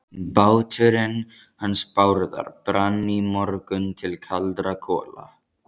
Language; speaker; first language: Icelandic; native; Icelandic